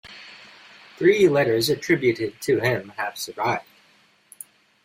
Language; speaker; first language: English; native; English